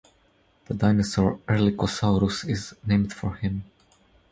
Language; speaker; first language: English; non-native, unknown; Croatian